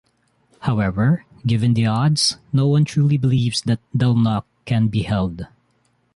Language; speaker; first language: English; non-native, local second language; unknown